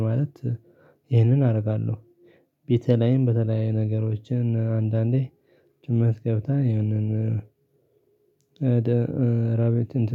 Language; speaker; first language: Amharic; non-native, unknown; Tigrinya